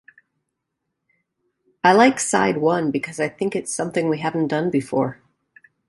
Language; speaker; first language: English; native; English